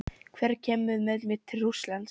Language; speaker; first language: Icelandic; non-native, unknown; Polish